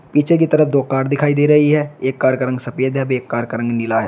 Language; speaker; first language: Hindi; native; Hindi